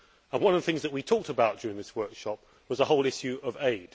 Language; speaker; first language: English; native; English